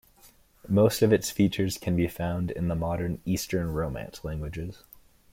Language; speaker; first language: English; native; English